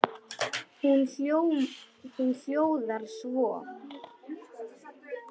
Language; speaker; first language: Icelandic; non-native, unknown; Polish